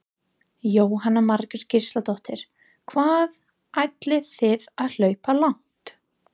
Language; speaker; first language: Icelandic; non-native, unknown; English